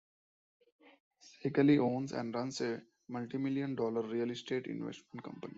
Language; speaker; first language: English; non-native, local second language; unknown